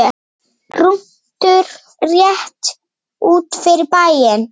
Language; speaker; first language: Icelandic; native; Icelandic